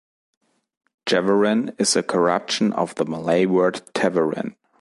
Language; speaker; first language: English; non-native, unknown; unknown